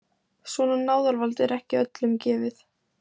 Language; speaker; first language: Icelandic; native; Icelandic